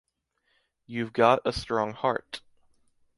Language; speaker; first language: English; native; English